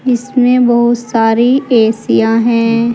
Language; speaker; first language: Hindi; native; Hindi